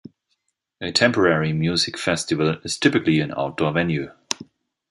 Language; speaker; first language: English; non-native, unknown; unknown